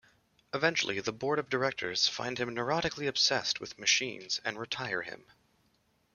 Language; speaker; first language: English; native; English